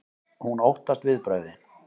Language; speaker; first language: Icelandic; native; Icelandic